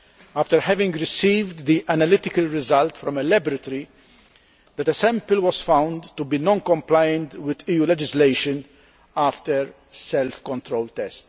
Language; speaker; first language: English; non-native, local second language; Maltese